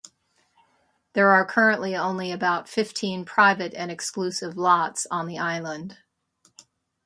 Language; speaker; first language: English; native; English